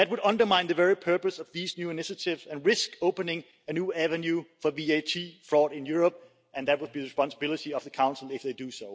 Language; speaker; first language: English; non-native, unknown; Danish